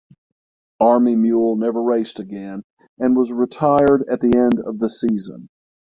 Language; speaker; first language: English; native; English